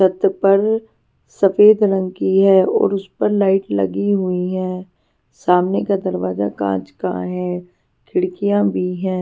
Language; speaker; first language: Hindi; non-native, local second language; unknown